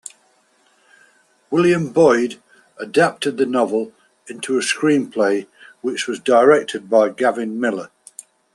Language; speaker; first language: English; native; English